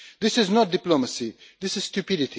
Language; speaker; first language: English; non-native, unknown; Russian